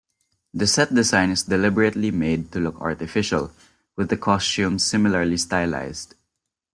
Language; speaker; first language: English; non-native, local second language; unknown